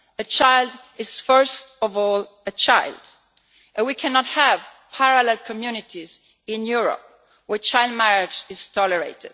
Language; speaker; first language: English; non-native, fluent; Italian